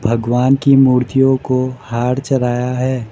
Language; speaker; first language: Hindi; non-native, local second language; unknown